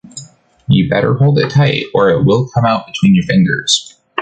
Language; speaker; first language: English; native; English